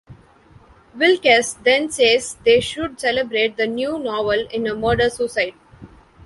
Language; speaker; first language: English; non-native, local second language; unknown